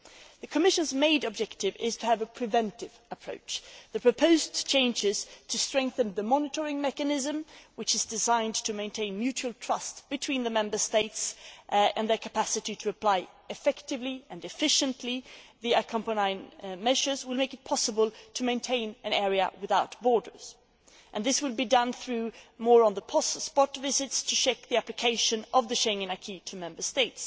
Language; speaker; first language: English; non-native, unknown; Swedish